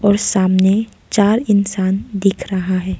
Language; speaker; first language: Hindi; non-native, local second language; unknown